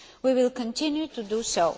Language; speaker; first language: English; non-native, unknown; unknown